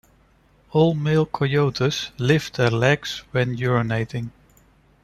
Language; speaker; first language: English; non-native, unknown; Dutch